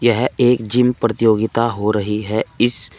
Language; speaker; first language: Hindi; native; Hindi